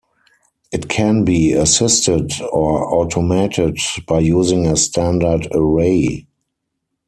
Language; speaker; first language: English; non-native, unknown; German